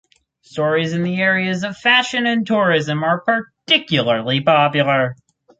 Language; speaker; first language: English; native; English